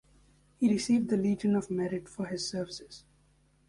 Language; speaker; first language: English; native; English